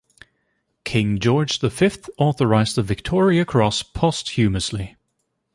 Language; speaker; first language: English; native; English